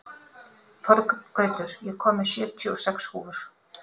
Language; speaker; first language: Icelandic; native; Icelandic